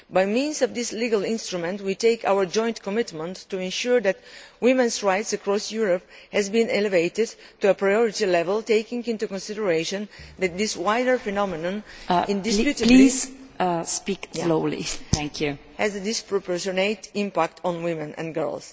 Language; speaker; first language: English; non-native, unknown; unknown